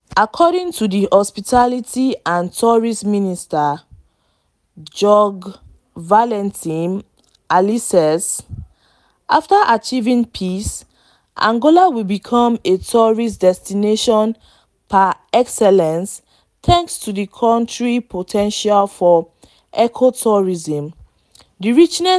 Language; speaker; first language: English; non-native, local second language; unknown